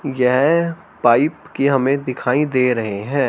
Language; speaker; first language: Hindi; native; Hindi